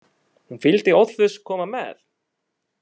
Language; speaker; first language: Icelandic; non-native, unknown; Italian